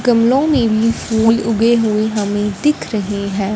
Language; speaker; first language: Hindi; non-native, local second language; Punjabi